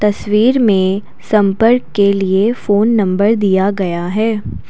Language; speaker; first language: Hindi; non-native, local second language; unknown